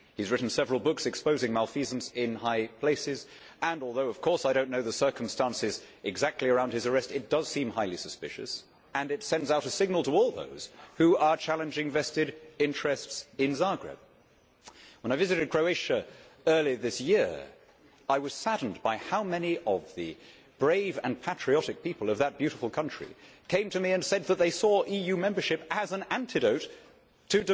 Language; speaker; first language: English; native; English